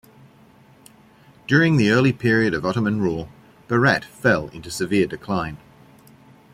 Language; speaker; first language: English; native; English